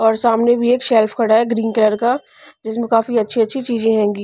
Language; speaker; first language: Hindi; non-native, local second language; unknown